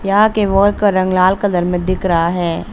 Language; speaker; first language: Hindi; non-native, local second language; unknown